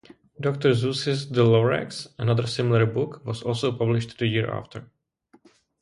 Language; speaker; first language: English; non-native, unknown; Czech